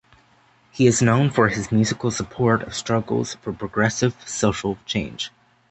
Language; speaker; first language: English; native; English